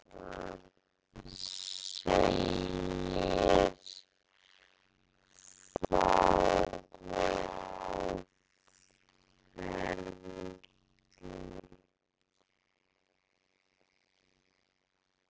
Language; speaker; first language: Icelandic; native; Icelandic